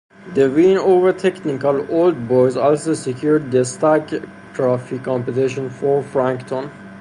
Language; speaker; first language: English; non-native, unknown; Persian